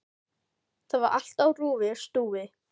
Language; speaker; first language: Icelandic; non-native, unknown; Filipino